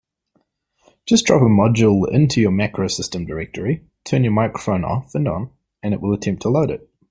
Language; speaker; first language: English; native; English